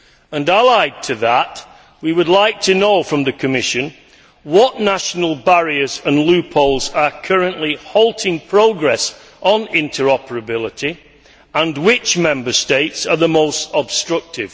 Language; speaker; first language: English; native; English